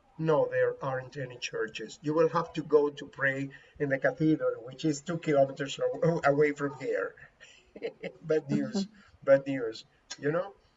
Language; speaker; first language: English; non-native, fluent; Spanish